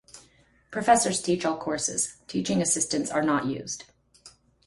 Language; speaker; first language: English; native; English